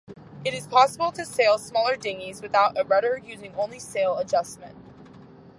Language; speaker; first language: English; native; English